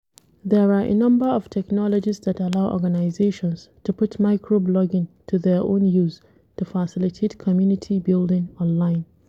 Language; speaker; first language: English; non-native, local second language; Hausa